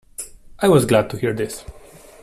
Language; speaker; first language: English; non-native, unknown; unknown